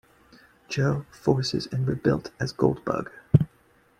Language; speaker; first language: English; native; English